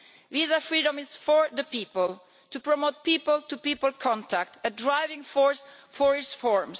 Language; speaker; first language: English; non-native, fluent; Italian